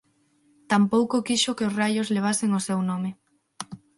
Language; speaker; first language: Galician; non-native, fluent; Spanish